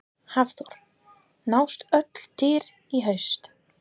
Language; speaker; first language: Icelandic; non-native, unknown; English